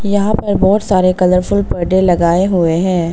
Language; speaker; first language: Hindi; early bilingual, other home language; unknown